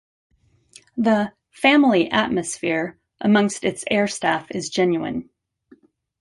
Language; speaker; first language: English; native; English